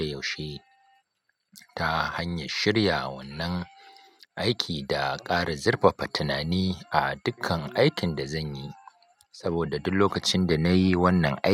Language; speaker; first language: Hausa; native; Hausa